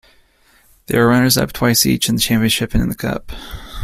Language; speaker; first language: English; native; English